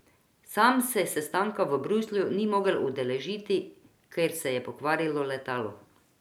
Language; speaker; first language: Slovenian; non-native, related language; Croatian